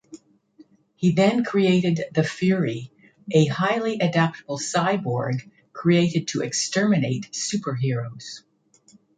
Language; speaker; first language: English; native; English